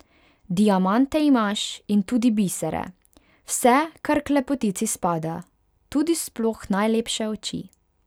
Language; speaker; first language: Slovenian; non-native, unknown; Hungarian